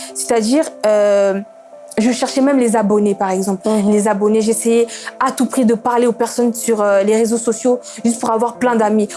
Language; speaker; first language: French; early bilingual, other home language; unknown